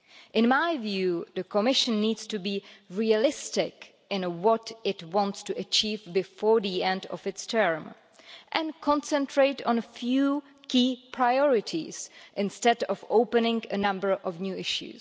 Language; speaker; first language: English; non-native, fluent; Czech